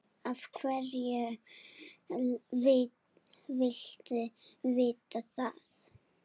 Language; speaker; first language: Icelandic; non-native, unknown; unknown